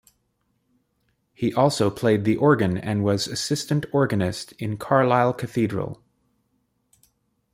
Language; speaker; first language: English; native; English